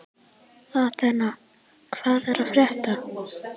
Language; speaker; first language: Icelandic; native; Icelandic